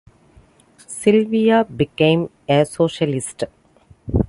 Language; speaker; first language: English; non-native, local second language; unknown